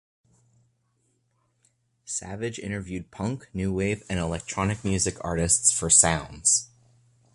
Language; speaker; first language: English; native; English